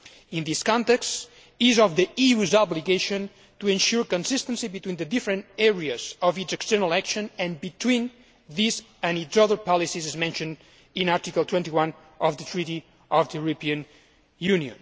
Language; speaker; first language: English; non-native, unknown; Spanish